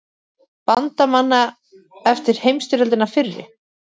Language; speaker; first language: Icelandic; native; Icelandic